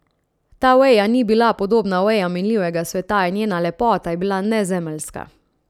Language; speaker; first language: Slovenian; native; Slovenian